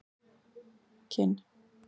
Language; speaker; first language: Icelandic; native; Icelandic